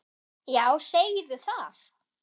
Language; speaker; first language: Icelandic; non-native, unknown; German